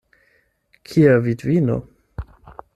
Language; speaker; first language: Esperanto; non-native, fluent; German